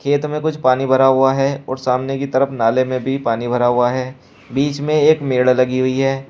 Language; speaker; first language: Hindi; native; Hindi